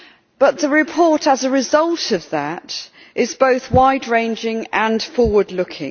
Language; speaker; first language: English; native; English